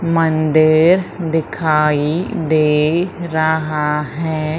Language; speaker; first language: Hindi; native; Hindi